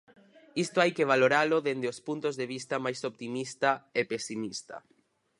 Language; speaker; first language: Galician; native; Galician